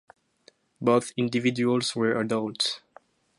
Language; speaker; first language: English; non-native, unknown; French